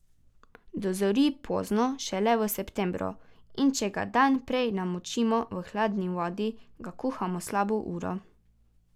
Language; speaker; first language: Slovenian; native; Slovenian